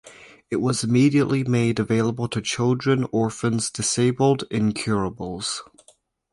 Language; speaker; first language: English; native; English